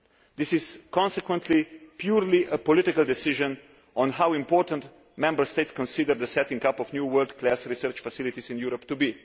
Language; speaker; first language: English; non-native, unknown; Slovenian